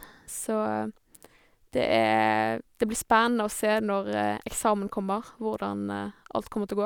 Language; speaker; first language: Norwegian; native; Norwegian